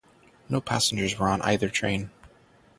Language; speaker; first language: English; native; English